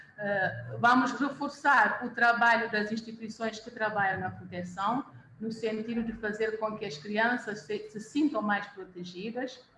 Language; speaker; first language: Portuguese; native; Portuguese